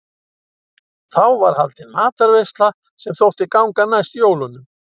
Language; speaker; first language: Icelandic; native; Icelandic